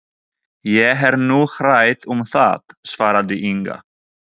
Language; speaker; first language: Icelandic; non-native, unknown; Polish